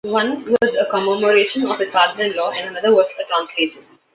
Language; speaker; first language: English; non-native, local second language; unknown